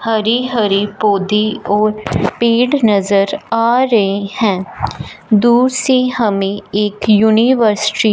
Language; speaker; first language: Hindi; non-native, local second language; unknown